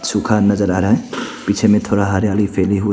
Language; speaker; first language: Hindi; non-native, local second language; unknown